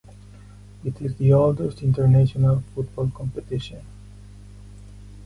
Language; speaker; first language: English; non-native, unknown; Spanish